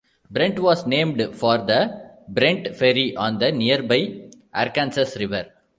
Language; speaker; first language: English; non-native, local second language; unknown